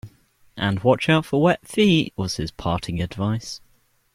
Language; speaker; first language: English; native; English